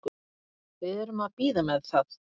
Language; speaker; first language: Icelandic; native; Icelandic